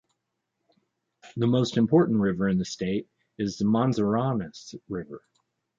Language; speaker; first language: English; native; English